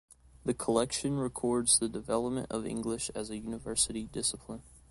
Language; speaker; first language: English; native; English